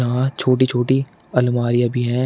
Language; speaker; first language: Hindi; native; Hindi